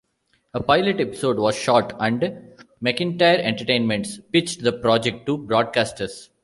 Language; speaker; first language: English; non-native, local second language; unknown